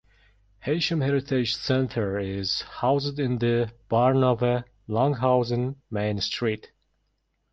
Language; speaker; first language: English; non-native, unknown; Mongolian